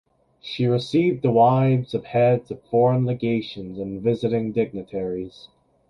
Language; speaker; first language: English; native; English